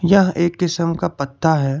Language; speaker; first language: Hindi; non-native, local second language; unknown